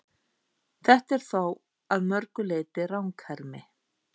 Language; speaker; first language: Icelandic; native; Icelandic